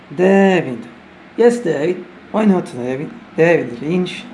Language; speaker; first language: English; non-native, learner; Italian